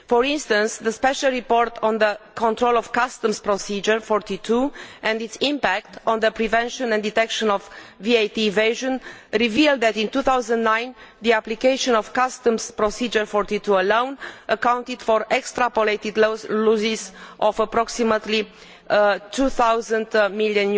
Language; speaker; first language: English; non-native, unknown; Romanian